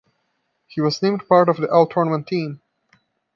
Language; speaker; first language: English; non-native, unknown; Portuguese